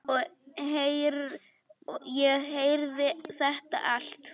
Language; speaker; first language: Icelandic; non-native, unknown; Polish